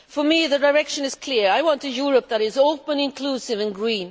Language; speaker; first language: English; non-native, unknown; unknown